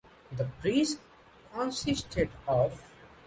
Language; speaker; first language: English; non-native, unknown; Bangla